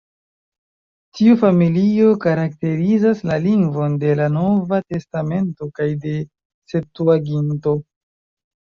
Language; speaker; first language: Esperanto; non-native, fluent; Chinese